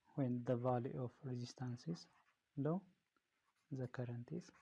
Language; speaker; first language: English; non-native, local second language; Amharic